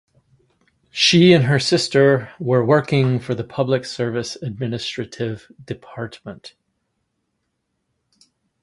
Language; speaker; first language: English; native; English